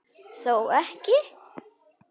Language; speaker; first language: Icelandic; native; Icelandic